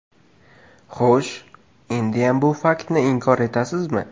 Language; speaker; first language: Uzbek; native; Uzbek